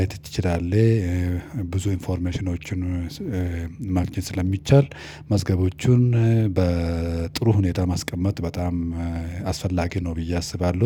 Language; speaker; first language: Amharic; non-native, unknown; Oromo